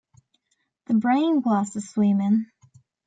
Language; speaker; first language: English; native; English